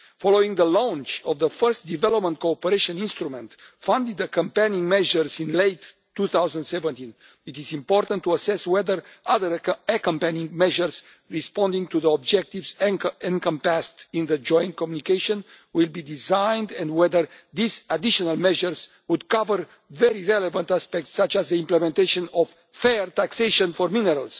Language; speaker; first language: English; non-native, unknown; Romanian